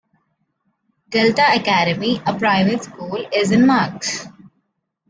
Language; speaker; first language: English; non-native, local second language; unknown